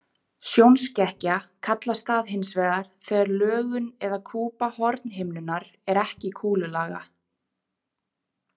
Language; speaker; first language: Icelandic; native; Icelandic